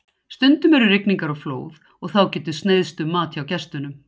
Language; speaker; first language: Icelandic; native; Icelandic